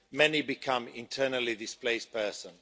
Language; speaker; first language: English; non-native, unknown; Swedish